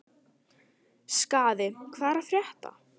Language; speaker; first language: Icelandic; non-native, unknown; Italian